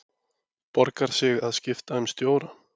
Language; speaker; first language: Icelandic; native; Icelandic